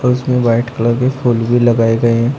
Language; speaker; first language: Hindi; native; Hindi